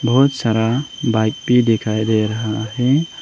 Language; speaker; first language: Hindi; non-native, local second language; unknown